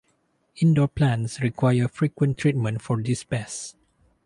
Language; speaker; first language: English; non-native, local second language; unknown